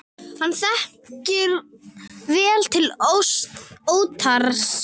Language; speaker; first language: Icelandic; native; Icelandic